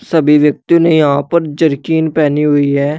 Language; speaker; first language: Hindi; native; Hindi